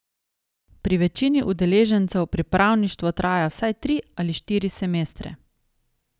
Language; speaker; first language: Slovenian; native; Slovenian